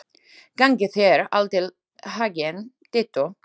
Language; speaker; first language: Icelandic; non-native, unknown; Slovak